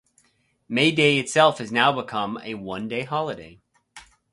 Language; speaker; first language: English; native; English